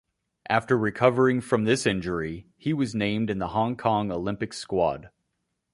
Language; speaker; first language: English; native; English